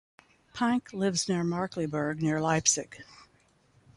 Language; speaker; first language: English; native; English